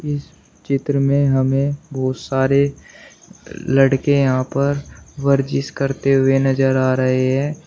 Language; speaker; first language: Hindi; native; Hindi